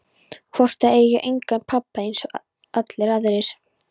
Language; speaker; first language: Icelandic; non-native, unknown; Polish